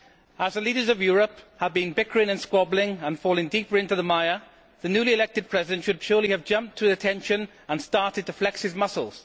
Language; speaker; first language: English; native; English